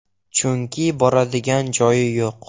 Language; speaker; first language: Uzbek; non-native, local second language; Russian